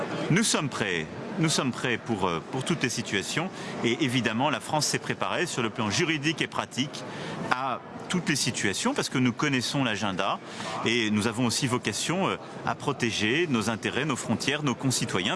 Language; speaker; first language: French; native; French